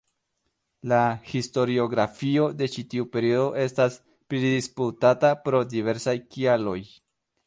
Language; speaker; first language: Esperanto; non-native, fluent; Spanish